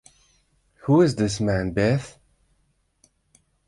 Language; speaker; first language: English; non-native, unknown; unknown